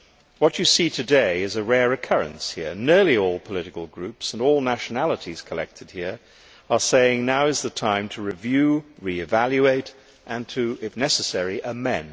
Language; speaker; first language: English; native; English